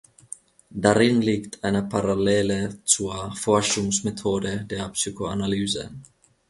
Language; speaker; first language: German; non-native, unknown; Finnish